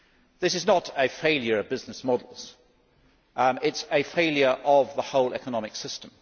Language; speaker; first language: English; native; English